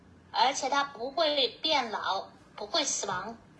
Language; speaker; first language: Chinese; native; Chinese